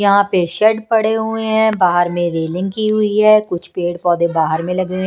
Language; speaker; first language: Hindi; non-native, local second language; Punjabi